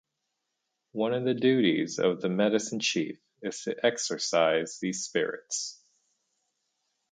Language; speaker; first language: English; native; English